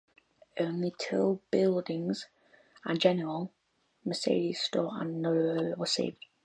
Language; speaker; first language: English; native; English